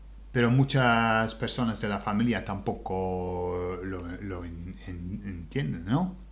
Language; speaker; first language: Spanish; non-native, fluent; English